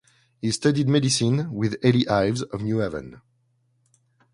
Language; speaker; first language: English; non-native, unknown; French